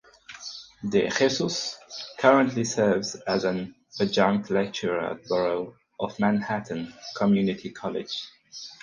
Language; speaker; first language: English; non-native, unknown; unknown